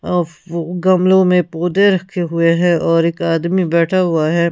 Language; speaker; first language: Hindi; non-native, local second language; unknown